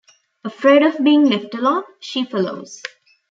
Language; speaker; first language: English; non-native, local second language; Tamil